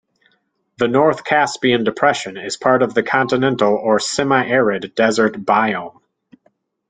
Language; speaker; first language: English; native; English